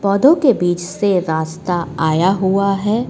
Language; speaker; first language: Hindi; native; Hindi